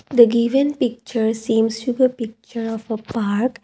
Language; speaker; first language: English; non-native, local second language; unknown